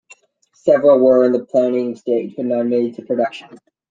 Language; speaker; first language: English; native; English